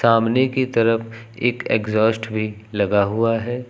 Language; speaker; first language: Hindi; native; Hindi